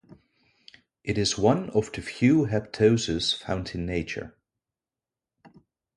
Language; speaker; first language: English; non-native, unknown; Dutch